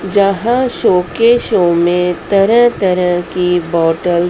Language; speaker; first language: Hindi; native; Hindi